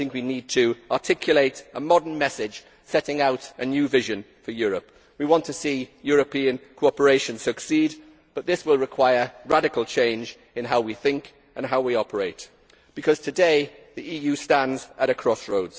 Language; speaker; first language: English; native; English